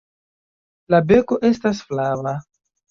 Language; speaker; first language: Esperanto; non-native, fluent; Chinese